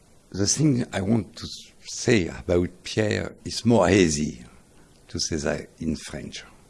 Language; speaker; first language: English; non-native, learner; French